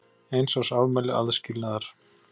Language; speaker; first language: Icelandic; native; Icelandic